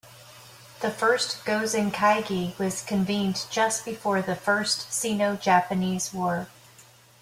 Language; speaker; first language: English; native; English